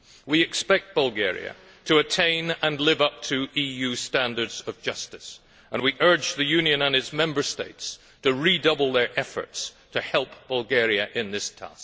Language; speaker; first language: English; native; English